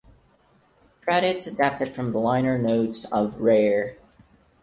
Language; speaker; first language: English; non-native, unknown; Portuguese